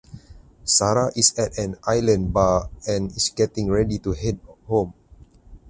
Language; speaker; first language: English; non-native, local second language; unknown